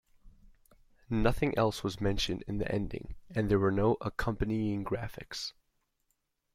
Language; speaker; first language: English; native; English